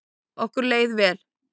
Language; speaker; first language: Icelandic; native; Icelandic